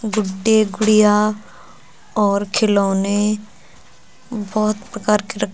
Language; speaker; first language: Hindi; native; Hindi